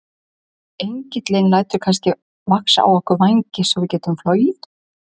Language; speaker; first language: Icelandic; native; Icelandic